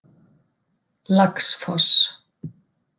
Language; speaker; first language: Icelandic; native; Icelandic